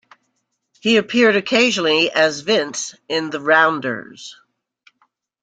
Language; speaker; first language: English; native; English